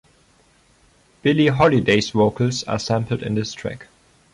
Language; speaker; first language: English; non-native, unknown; German